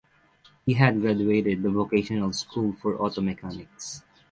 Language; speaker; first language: English; non-native, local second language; Filipino